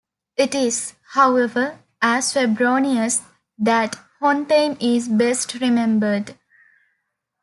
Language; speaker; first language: English; non-native, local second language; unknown